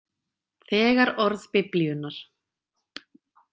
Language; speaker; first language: Icelandic; native; Icelandic